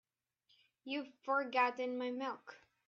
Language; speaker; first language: English; native; English